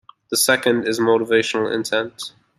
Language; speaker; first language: English; native; English